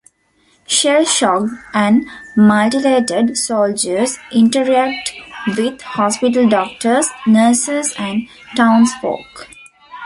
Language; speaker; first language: English; non-native, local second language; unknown